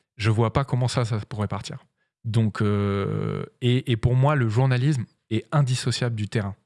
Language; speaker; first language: French; native; French